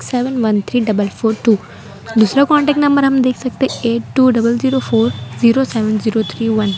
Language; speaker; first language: Hindi; non-native, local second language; Gujarati